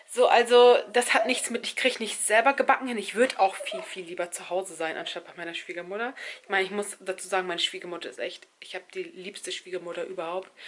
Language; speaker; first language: German; early bilingual, other home language; Turkish